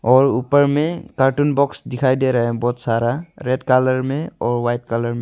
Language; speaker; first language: Hindi; non-native, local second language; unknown